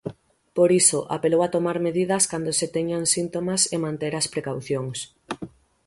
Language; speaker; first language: Galician; native; Galician